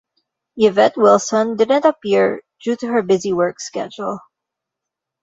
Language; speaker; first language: English; non-native, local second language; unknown